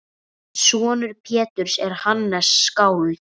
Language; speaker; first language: Icelandic; native; Icelandic